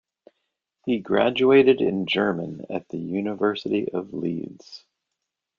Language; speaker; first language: English; native; English